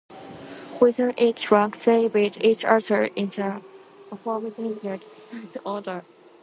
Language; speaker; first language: English; non-native, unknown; Japanese